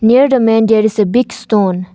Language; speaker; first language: English; non-native, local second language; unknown